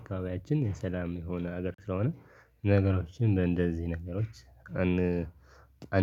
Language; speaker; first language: Amharic; non-native, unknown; Tigrinya